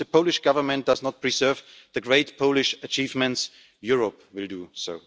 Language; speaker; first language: English; non-native, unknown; German